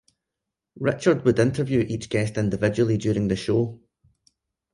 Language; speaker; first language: English; native; English